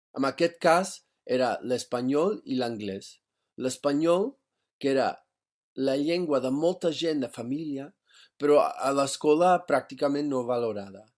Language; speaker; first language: Catalan; non-native, fluent; English